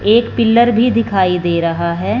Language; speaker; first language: Hindi; non-native, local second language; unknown